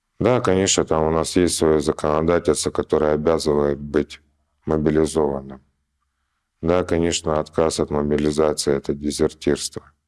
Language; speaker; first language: Russian; native; Russian